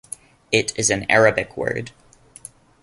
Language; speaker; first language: English; native; English